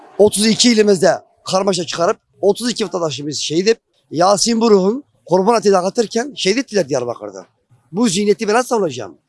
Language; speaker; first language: Turkish; non-native, local second language; Kurdish